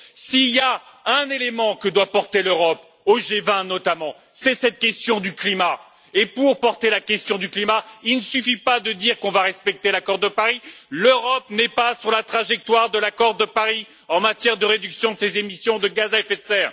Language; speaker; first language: French; native; French